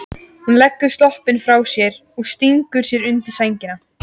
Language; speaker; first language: Icelandic; native; Icelandic